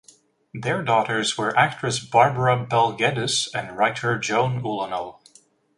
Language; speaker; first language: English; native; English